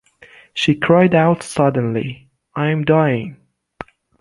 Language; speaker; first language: English; non-native, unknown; Persian